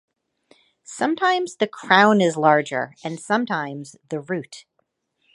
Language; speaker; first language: English; native; English